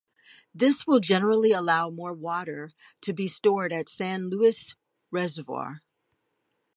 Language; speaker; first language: English; native; English